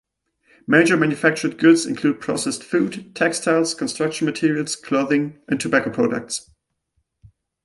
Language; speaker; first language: English; non-native, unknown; German